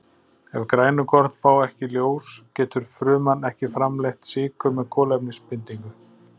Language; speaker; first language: Icelandic; native; Icelandic